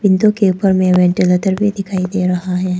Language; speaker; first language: Hindi; non-native, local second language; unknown